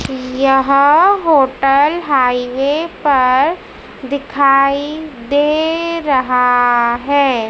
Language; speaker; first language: Hindi; native; Hindi